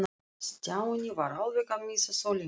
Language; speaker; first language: Icelandic; non-native, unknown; Russian